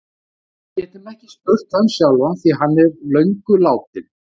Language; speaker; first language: Icelandic; native; Icelandic